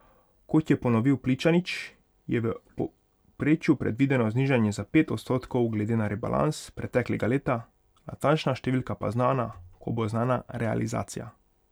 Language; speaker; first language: Slovenian; non-native, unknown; Hungarian